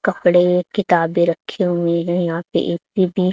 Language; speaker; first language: Hindi; native; Hindi